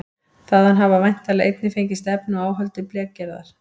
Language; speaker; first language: Icelandic; native; Icelandic